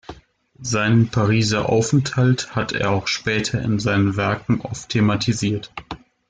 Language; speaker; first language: German; native; German